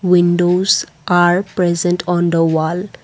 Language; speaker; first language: English; non-native, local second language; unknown